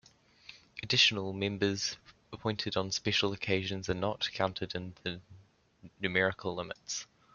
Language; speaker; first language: English; native; English